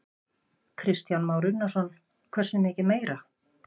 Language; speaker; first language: Icelandic; native; Icelandic